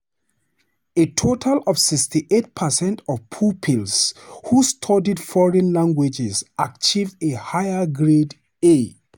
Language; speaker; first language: English; non-native, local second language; Hausa